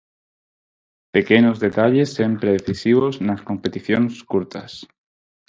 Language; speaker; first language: Galician; non-native, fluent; Spanish